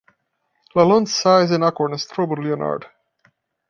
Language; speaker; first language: English; non-native, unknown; Portuguese